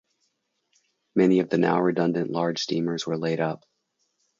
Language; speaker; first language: English; native; English